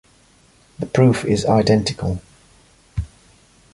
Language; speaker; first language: English; native; English